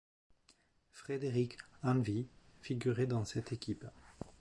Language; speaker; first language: French; native; French